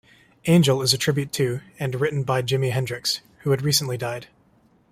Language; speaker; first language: English; native; English